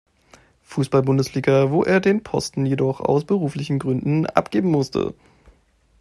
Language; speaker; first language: German; native; German